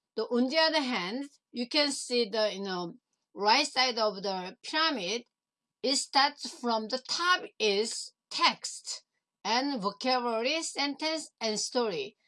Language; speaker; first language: English; non-native, fluent; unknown